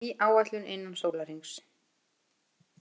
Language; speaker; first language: Icelandic; native; Icelandic